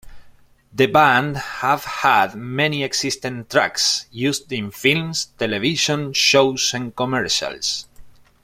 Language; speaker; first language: English; non-native, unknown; Spanish